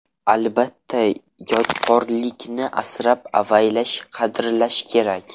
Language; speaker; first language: Uzbek; non-native, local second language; Russian